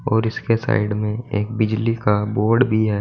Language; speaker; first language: Hindi; native; Hindi